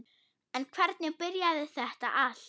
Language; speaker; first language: Icelandic; non-native, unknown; German